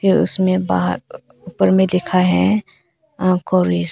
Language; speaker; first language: Hindi; early bilingual, other home language; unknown